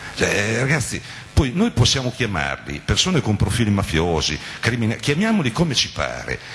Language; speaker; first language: Italian; native; Italian